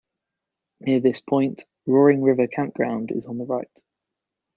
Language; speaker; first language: English; native; English